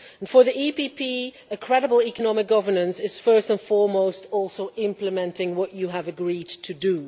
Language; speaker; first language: English; non-native, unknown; Dutch